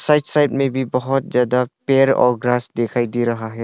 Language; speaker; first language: Hindi; non-native, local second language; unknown